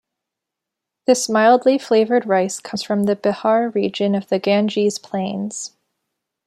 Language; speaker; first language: English; native; English